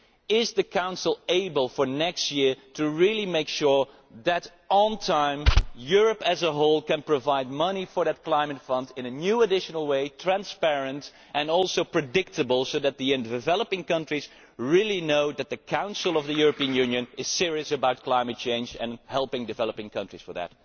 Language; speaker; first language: English; non-native, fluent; Dutch